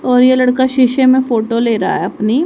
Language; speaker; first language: Hindi; native; Hindi